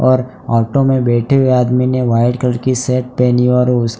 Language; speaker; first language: Hindi; non-native, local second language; Gujarati